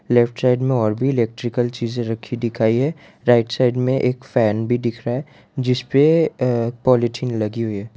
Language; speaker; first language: Hindi; non-native, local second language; Gujarati